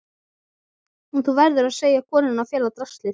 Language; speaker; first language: Icelandic; native; Icelandic